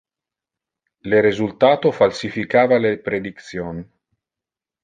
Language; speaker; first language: Interlingua; non-native, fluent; Italian